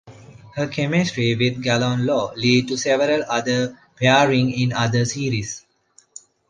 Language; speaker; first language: English; non-native, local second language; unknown